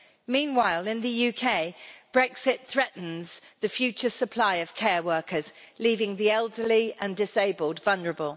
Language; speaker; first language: English; native; English